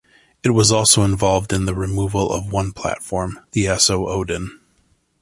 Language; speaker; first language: English; native; English